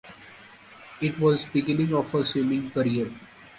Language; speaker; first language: English; non-native, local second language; Marathi